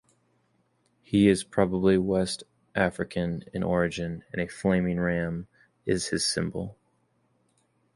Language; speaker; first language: English; native; English